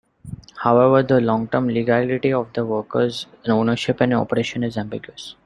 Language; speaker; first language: English; non-native, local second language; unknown